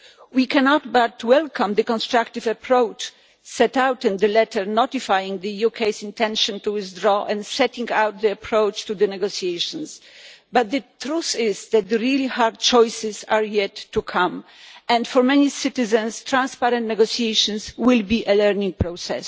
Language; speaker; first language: English; non-native, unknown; Polish